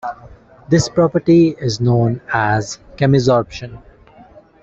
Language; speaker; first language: English; non-native, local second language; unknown